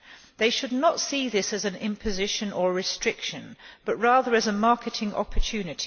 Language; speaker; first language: English; non-native, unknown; Polish